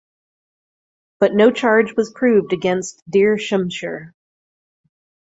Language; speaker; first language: English; native; English